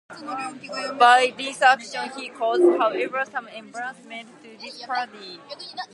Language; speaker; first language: English; non-native, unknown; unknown